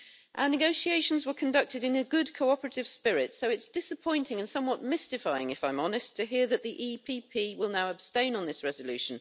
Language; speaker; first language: English; native; English